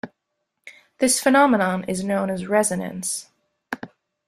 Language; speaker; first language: English; non-native, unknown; German